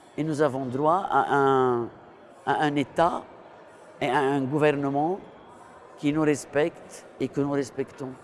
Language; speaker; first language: French; non-native, local second language; Arabic